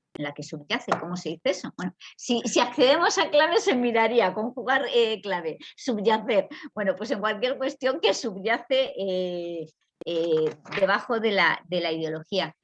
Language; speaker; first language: Spanish; native; Spanish